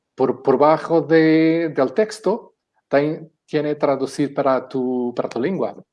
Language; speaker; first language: Spanish; non-native, related language; Portuguese